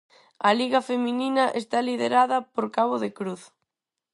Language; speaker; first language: Galician; non-native, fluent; Spanish